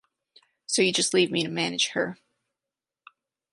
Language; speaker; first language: English; non-native, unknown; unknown